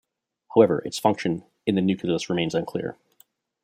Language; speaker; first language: English; native; English